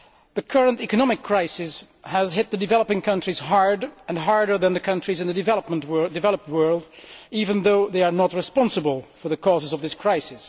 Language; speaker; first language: English; non-native, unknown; Dutch